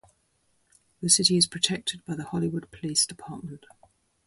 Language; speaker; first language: English; native; English